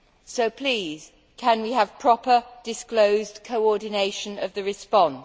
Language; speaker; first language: English; native; English